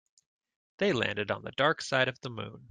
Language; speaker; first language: English; native; English